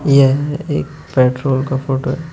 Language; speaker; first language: Hindi; native; Hindi